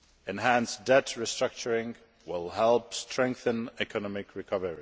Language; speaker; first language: English; non-native, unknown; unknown